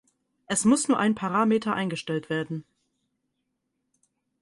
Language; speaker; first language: German; native; German